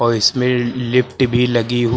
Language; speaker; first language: Hindi; native; Hindi